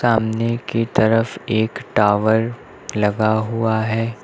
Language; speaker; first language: Hindi; native; Hindi